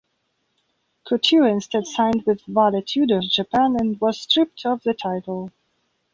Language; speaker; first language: English; non-native, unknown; Belarusian